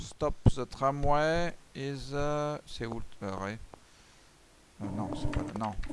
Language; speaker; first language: French; native; French